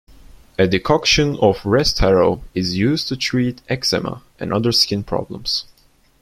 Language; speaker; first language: English; non-native, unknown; Turkish